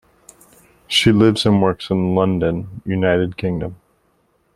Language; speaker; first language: English; native; English